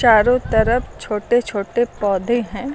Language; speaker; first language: Hindi; native; Hindi